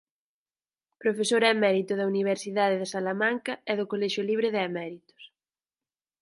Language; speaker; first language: Galician; native; Galician